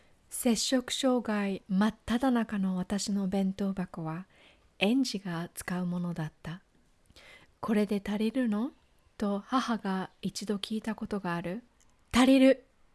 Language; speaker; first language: Japanese; native; Japanese